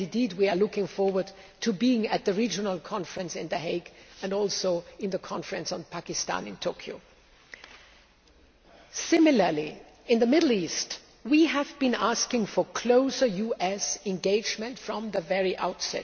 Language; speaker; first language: English; non-native, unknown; German